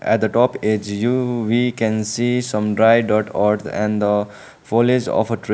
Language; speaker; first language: English; non-native, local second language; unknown